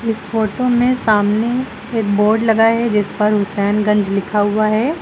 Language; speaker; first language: Hindi; native; Hindi